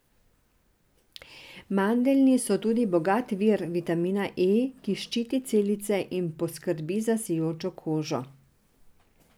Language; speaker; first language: Slovenian; non-native, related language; Serbian